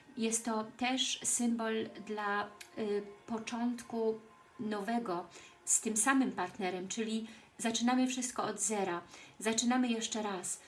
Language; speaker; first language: Polish; early bilingual, heritage; Polish